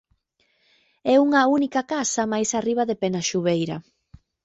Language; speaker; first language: Galician; native; Galician